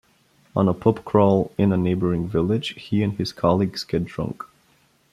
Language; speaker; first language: English; non-native, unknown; Bulgarian